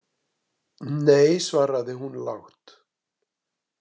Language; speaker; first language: Icelandic; native; Icelandic